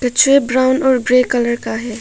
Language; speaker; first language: Hindi; non-native, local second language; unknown